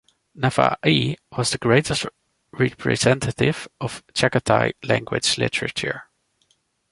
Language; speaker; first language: English; non-native, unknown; Dutch